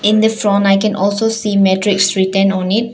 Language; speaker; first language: English; non-native, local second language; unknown